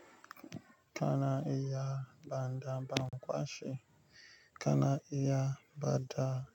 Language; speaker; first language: Hausa; native; Hausa